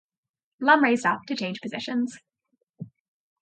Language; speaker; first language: English; native; English